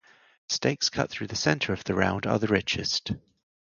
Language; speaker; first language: English; native; English